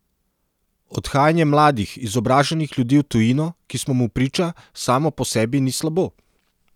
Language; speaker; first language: Slovenian; non-native, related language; Serbian